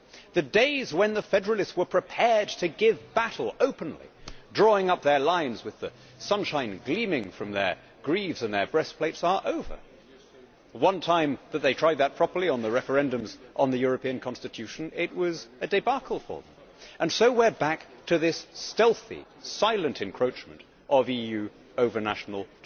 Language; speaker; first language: English; native; English